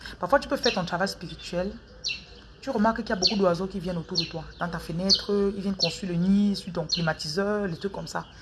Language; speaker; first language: French; non-native, local second language; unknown